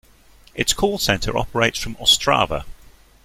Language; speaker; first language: English; native; English